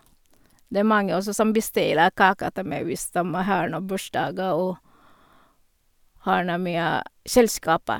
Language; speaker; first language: Norwegian; non-native, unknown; Filipino